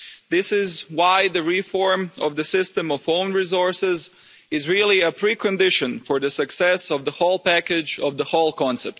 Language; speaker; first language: English; non-native, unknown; Croatian